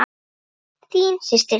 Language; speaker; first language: Icelandic; native; Icelandic